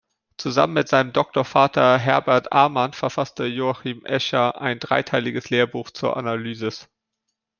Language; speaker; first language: German; native; German